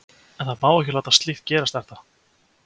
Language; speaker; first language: Icelandic; native; Icelandic